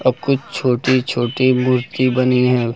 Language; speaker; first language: Hindi; native; Hindi